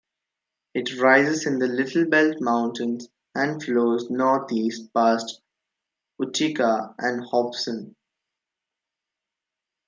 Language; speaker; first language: English; non-native, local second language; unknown